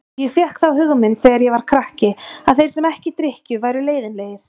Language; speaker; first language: Icelandic; native; Icelandic